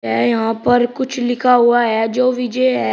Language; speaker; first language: Hindi; native; Hindi